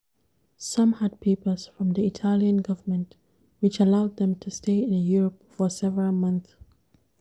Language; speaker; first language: English; non-native, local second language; Hausa